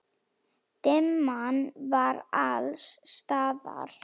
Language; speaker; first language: Icelandic; non-native, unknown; Slovak